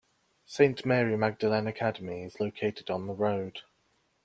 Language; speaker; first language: English; native; English